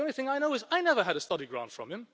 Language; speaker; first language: English; non-native, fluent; Luxembourgish